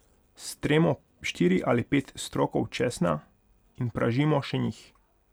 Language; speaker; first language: Slovenian; non-native, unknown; Hungarian